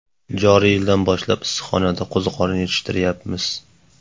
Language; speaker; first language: Uzbek; native; Uzbek